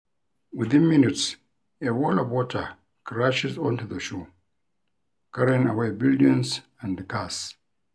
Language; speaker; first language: English; non-native, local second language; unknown